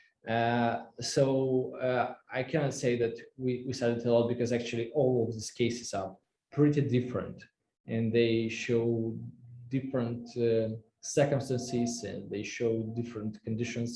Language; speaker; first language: English; non-native, fluent; Russian